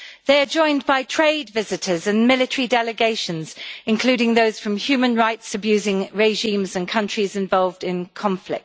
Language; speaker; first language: English; native; English